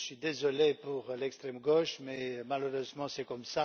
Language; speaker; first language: French; non-native, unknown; Romanian